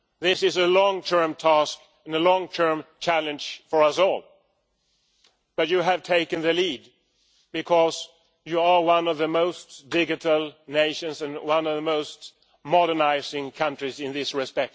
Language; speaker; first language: English; non-native, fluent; Swedish